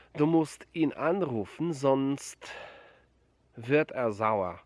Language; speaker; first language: German; non-native, fluent; Polish